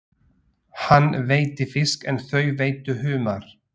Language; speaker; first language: Icelandic; non-native, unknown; Slovak